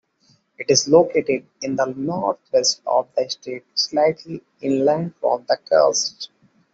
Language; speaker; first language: English; non-native, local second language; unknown